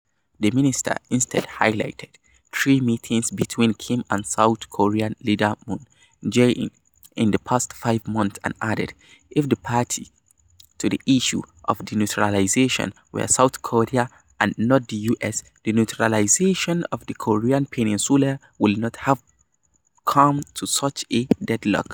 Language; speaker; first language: English; non-native, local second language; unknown